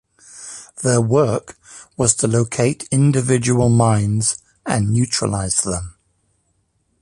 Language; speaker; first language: English; native; English